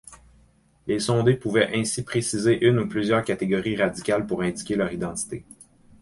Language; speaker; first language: French; native; French